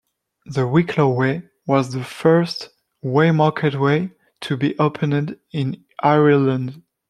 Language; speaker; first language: English; non-native, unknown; French